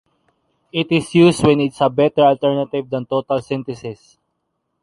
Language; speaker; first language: English; non-native, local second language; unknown